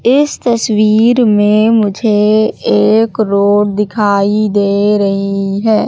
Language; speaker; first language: Hindi; native; Hindi